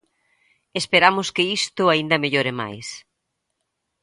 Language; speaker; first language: Galician; native; Galician